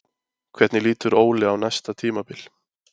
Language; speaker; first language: Icelandic; native; Icelandic